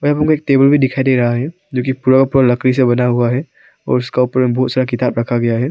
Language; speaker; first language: Hindi; non-native, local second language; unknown